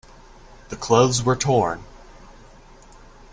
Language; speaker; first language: English; native; English